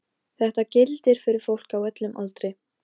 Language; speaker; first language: Icelandic; non-native, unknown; Polish